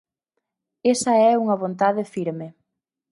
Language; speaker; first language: Galician; native; Galician